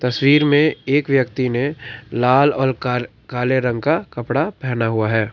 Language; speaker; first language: Hindi; non-native, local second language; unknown